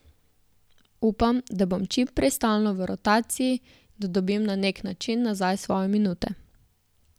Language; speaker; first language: Slovenian; native; Slovenian